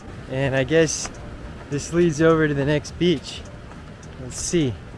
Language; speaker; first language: English; native; English